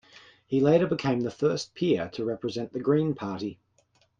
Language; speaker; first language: English; native; English